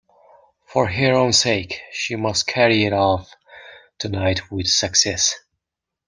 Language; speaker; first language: English; non-native, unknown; Mongolian